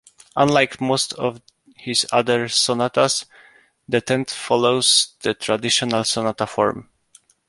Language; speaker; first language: English; non-native, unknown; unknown